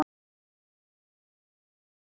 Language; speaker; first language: Icelandic; native; Icelandic